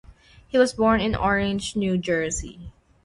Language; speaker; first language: English; non-native, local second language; Filipino